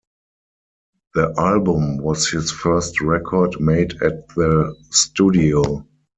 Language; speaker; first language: English; non-native, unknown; German